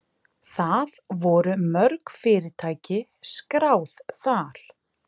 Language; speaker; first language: Icelandic; native; Icelandic